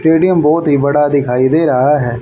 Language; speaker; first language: Hindi; native; Hindi